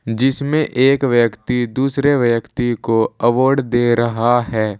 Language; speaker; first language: Hindi; native; Hindi